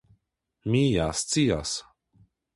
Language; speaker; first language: Esperanto; non-native, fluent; Polish